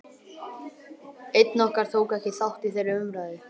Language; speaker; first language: Icelandic; native; Icelandic